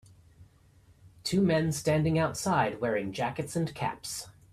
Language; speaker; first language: English; native; English